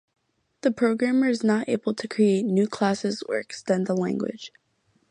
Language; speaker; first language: English; native; English